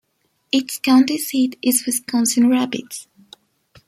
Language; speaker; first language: English; non-native, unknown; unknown